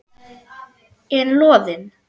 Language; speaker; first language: Icelandic; non-native, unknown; German